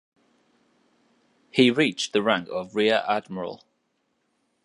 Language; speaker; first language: English; native; English